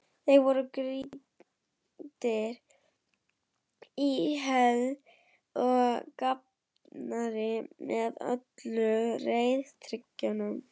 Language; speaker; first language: Icelandic; non-native, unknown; German